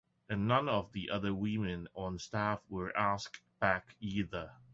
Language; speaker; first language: English; non-native, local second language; Cantonese